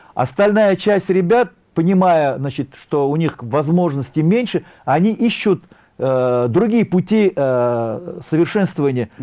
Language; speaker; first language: Russian; non-native, local second language; Tatar